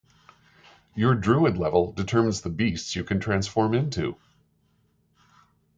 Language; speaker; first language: English; native; English